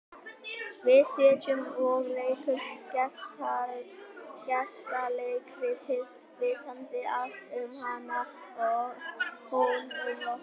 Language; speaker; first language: Icelandic; native; Icelandic